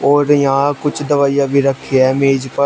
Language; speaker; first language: Hindi; native; Hindi